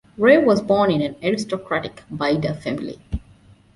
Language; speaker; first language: English; non-native, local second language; Divehi